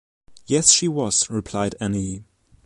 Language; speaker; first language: English; non-native, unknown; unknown